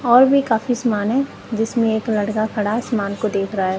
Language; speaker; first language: Hindi; non-native, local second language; Punjabi